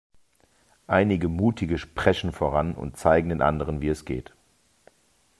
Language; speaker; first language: German; native; German